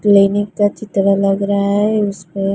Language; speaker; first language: Hindi; non-native, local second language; Gujarati